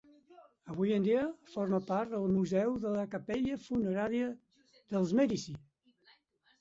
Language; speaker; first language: Catalan; non-native, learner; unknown